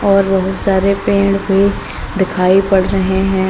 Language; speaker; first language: Hindi; native; Hindi